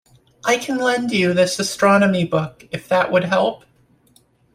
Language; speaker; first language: English; native; English